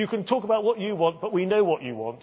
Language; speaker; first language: English; native; English